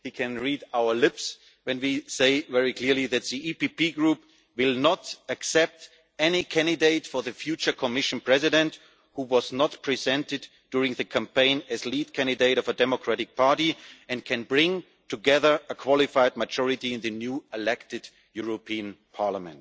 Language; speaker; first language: English; non-native, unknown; German